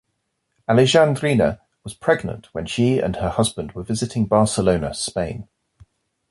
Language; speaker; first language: English; native; English